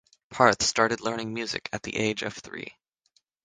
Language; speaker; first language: English; native; English